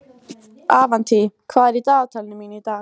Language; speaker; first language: Icelandic; native; Icelandic